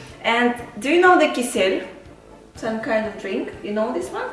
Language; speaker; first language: English; non-native, learner; Russian